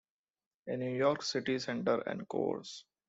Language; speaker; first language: English; non-native, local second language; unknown